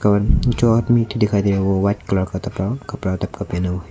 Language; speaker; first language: Hindi; non-native, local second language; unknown